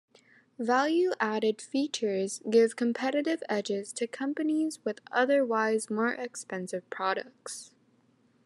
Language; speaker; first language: English; native; English